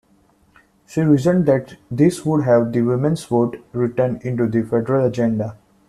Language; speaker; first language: English; non-native, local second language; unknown